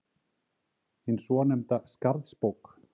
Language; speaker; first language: Icelandic; native; Icelandic